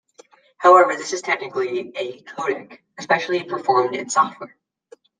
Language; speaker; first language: English; native; English